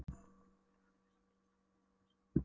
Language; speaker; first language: Icelandic; non-native, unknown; Polish